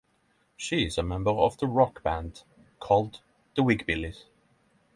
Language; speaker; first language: English; non-native, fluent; Norwegian